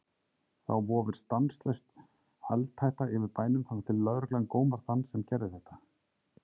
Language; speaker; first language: Icelandic; native; Icelandic